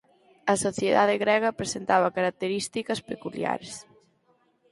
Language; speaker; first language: Galician; native; Galician